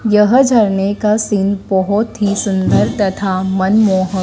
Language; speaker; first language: Hindi; native; Hindi